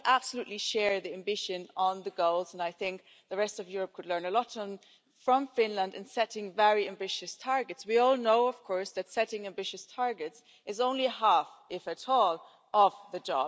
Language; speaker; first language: English; non-native, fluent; German